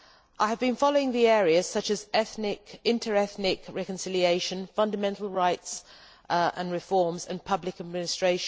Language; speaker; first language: English; native; English